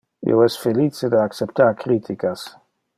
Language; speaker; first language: Interlingua; non-native, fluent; Dutch